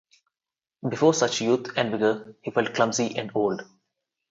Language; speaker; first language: English; non-native, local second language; Telugu